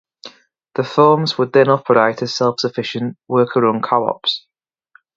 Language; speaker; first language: English; native; English